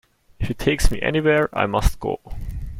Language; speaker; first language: English; non-native, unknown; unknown